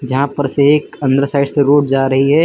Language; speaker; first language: Hindi; native; Hindi